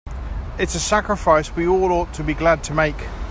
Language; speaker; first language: English; native; English